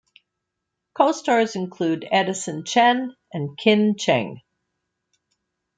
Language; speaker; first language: English; native; English